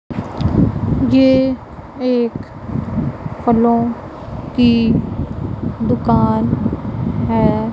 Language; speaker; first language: Hindi; non-native, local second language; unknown